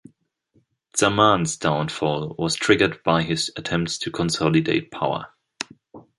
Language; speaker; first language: English; non-native, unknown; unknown